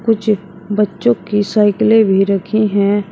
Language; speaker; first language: Hindi; native; Hindi